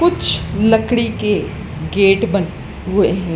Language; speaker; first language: Hindi; native; Hindi